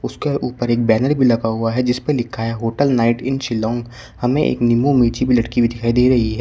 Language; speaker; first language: Hindi; native; Hindi